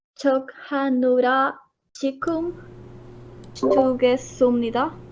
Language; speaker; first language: Korean; non-native, learner; Spanish